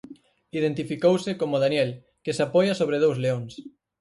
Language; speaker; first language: Galician; native; Galician